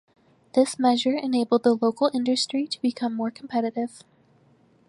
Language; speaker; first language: English; native; English